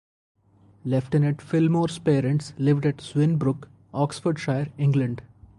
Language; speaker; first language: English; non-native, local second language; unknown